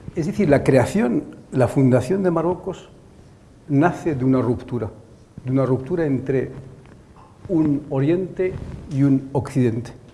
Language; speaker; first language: Spanish; non-native, fluent; Arabic